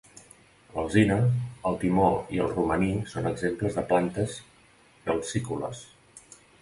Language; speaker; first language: Catalan; native; Catalan